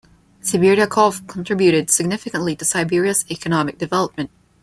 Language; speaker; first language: English; non-native, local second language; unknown